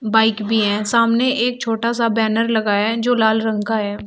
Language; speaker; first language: Hindi; native; Hindi